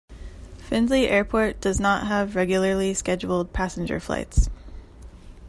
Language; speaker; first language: English; native; English